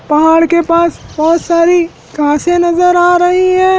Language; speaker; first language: Hindi; native; Hindi